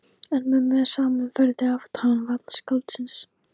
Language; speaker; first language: Icelandic; non-native, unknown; Polish